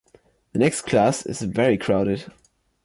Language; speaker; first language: English; non-native, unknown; German